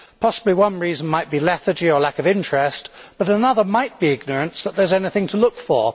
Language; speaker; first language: English; native; English